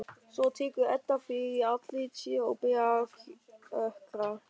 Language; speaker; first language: Icelandic; non-native, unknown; German